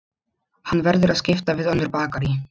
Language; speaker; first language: Icelandic; non-native, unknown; Polish